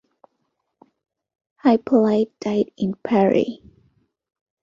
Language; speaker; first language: English; non-native, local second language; Ganda